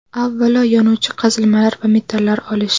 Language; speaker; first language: Uzbek; native; Uzbek